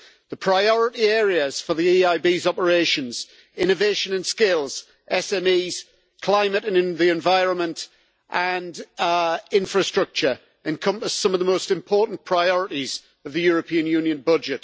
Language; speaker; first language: English; native; English